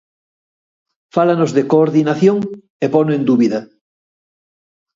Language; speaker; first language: Galician; native; Galician